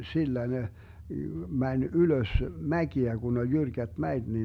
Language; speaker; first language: Finnish; early bilingual, heritage; Finnish